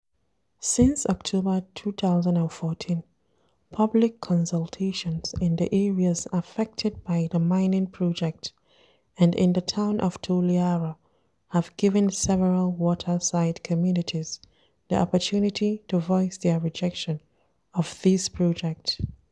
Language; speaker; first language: English; non-native, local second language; Hausa